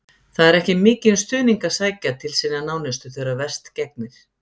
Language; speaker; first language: Icelandic; native; Icelandic